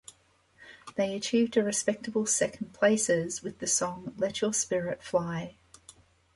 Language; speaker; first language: English; native; English